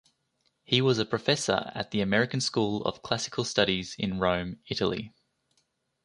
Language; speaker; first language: English; native; English